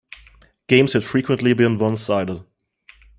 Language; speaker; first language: English; non-native, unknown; German